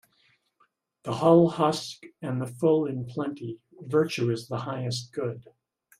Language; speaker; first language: English; native; English